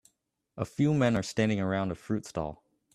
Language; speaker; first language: English; native; English